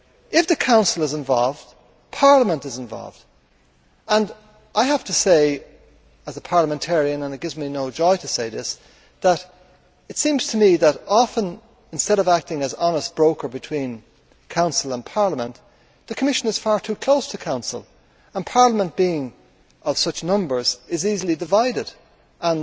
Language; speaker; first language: English; native; English